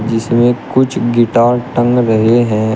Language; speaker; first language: Hindi; native; Hindi